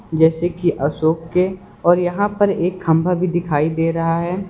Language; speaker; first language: Hindi; native; Hindi